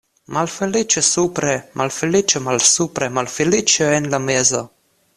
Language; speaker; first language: Esperanto; non-native, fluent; Russian